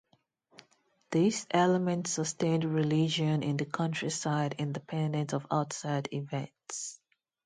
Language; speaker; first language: English; non-native, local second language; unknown